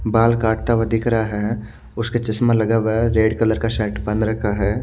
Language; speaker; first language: Hindi; native; Hindi